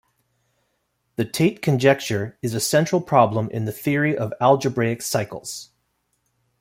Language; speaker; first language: English; native; English